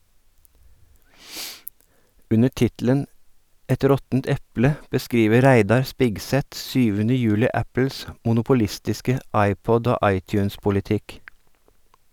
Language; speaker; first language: Norwegian; native; Norwegian